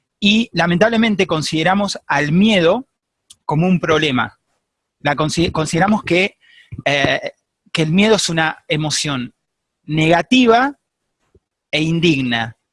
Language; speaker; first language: Spanish; native; Spanish